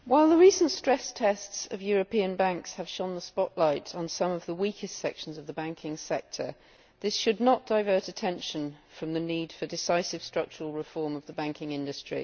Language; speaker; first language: English; native; English